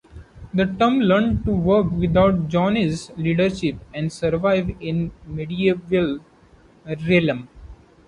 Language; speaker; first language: English; non-native, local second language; Marathi